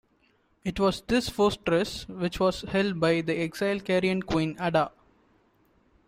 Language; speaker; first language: English; non-native, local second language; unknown